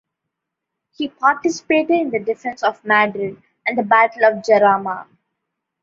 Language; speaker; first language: English; non-native, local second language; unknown